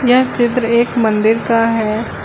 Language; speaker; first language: Hindi; native; Hindi